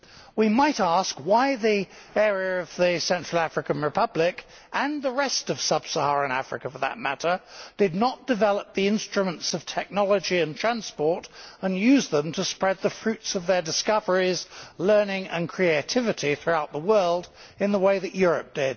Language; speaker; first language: English; native; English